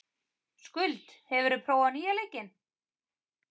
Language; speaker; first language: Icelandic; native; Icelandic